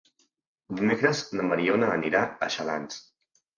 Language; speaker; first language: Catalan; native; Catalan